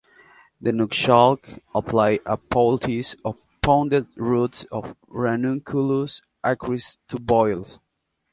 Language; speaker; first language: English; non-native, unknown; Spanish